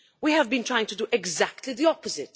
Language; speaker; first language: English; non-native, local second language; Maltese